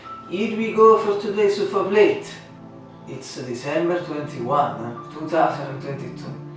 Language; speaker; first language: English; non-native, fluent; Italian